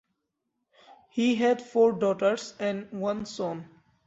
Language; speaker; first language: English; non-native, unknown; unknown